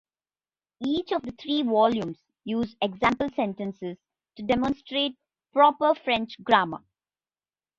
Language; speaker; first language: English; non-native, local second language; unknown